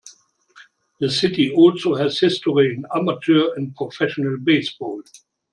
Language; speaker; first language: English; non-native, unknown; German